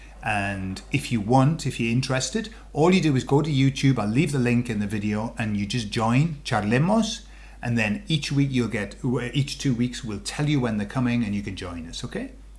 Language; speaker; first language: English; native; English